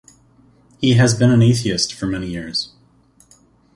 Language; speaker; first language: English; native; English